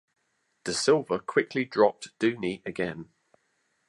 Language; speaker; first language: English; native; English